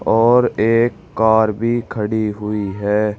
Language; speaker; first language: Hindi; native; Hindi